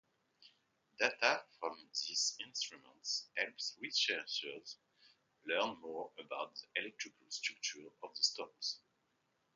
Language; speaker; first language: English; non-native, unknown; French